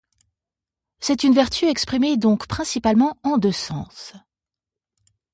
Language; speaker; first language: French; native; French